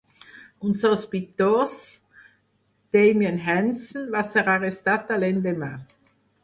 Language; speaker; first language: Catalan; non-native, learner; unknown